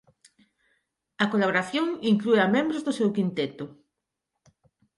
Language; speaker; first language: Galician; non-native, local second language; Spanish